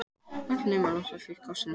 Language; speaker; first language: Icelandic; native; Icelandic